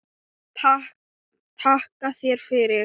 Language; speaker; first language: Icelandic; non-native, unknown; Thai